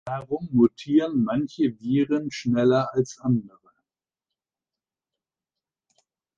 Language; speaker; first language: German; native; German